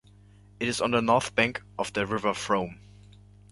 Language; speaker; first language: English; non-native, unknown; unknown